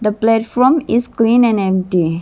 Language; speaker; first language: English; non-native, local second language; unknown